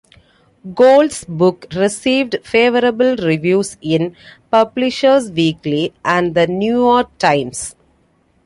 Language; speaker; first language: English; non-native, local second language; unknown